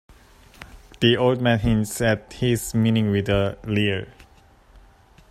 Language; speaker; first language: English; non-native, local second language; Cantonese